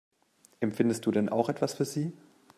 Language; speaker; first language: German; native; German